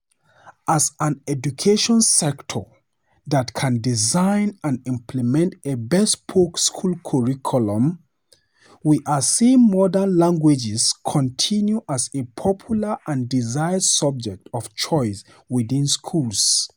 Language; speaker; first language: English; non-native, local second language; Hausa